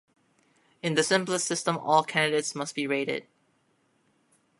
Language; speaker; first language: English; native; English